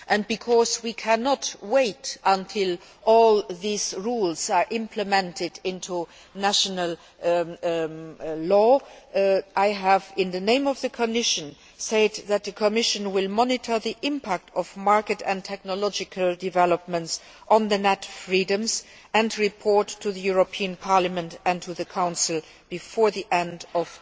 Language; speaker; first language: English; non-native, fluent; Luxembourgish